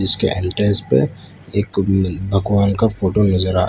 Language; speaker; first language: Hindi; non-native, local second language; Gujarati